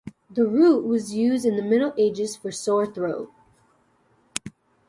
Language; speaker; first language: English; native; English